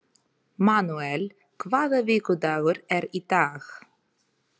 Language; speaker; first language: Icelandic; non-native, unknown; Ukrainian